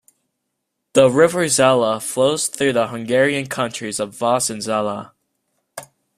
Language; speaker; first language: English; native; English